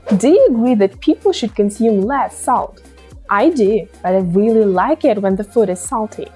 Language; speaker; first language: English; non-native, fluent; Russian